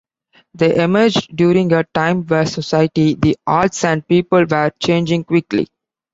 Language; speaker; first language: English; non-native, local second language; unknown